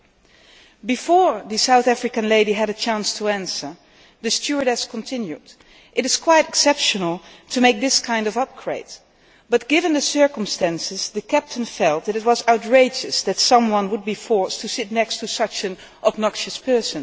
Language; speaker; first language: English; non-native, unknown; Dutch